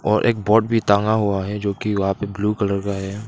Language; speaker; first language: Hindi; non-native, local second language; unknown